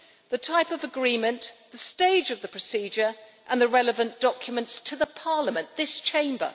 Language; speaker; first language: English; native; English